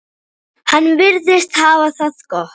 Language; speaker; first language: Icelandic; native; Icelandic